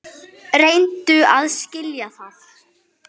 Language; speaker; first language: Icelandic; native; Icelandic